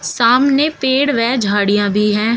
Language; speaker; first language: Hindi; native; Hindi